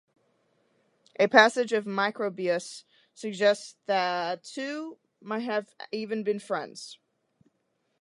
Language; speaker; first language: English; native; English